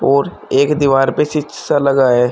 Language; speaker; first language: Hindi; native; Hindi